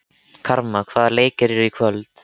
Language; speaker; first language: Icelandic; native; Icelandic